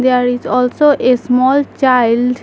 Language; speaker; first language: English; non-native, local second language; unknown